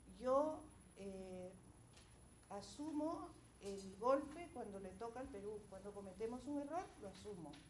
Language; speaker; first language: Spanish; native; Spanish